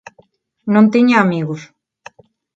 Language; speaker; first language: Galician; non-native, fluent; Spanish